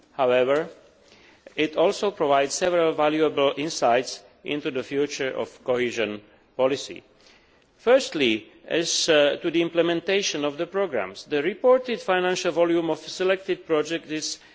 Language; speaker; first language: English; non-native, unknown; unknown